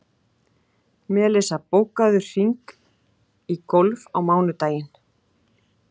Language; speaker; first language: Icelandic; native; Icelandic